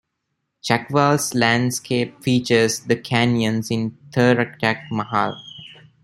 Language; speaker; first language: English; non-native, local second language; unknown